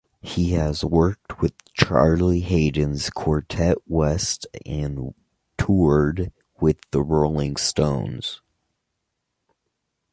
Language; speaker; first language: English; native; English